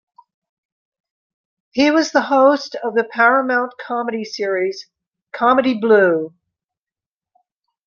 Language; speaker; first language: English; native; English